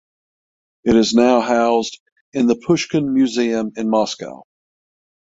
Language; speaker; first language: English; native; English